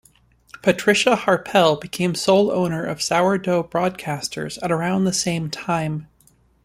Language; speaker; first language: English; native; English